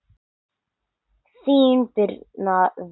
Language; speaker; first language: Icelandic; non-native, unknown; English